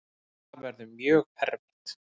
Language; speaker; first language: Icelandic; native; Icelandic